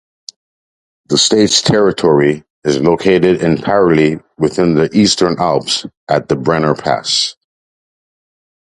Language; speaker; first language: English; native; English